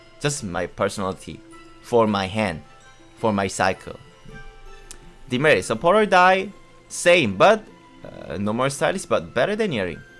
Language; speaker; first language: English; non-native, learner; Korean